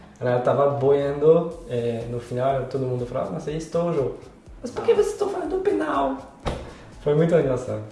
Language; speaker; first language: Portuguese; non-native, fluent; French